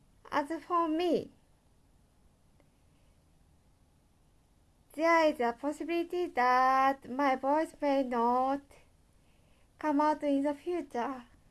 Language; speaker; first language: English; non-native, learner; Japanese